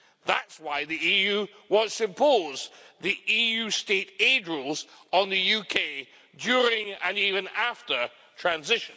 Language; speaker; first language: English; native; English